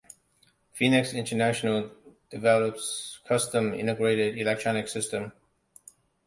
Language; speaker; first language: English; non-native, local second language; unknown